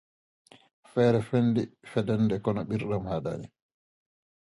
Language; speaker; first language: English; non-native, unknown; Dutch